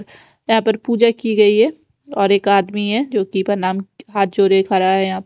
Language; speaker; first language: Hindi; non-native, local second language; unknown